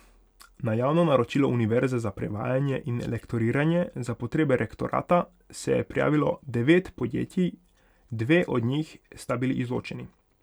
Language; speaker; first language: Slovenian; non-native, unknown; Hungarian